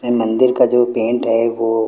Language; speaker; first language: Hindi; non-native, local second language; Punjabi